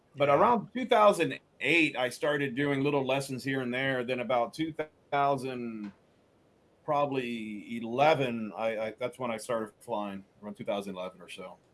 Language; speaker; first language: English; early bilingual, other home language; Spanish